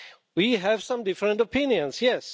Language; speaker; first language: English; non-native, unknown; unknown